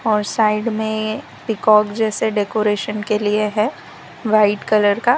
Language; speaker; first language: Hindi; non-native, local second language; Gujarati